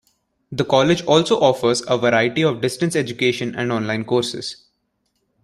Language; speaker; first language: English; non-native, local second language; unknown